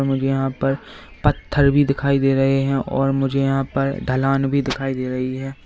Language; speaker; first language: Hindi; native; Hindi